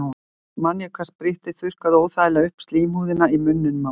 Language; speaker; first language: Icelandic; native; Icelandic